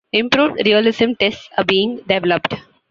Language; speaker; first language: English; non-native, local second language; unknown